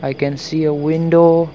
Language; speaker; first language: English; non-native, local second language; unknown